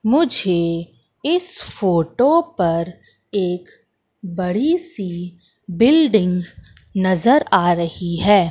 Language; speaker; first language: Hindi; native; Hindi